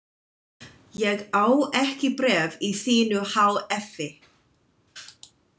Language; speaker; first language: Icelandic; non-native, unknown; English